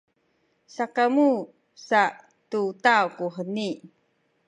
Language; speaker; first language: Sakizaya; non-native, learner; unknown